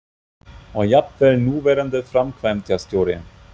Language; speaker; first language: Icelandic; non-native, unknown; German